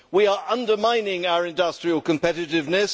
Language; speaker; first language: English; native; English